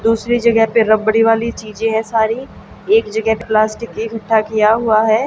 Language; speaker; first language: Hindi; native; Hindi